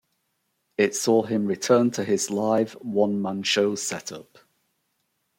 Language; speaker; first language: English; native; English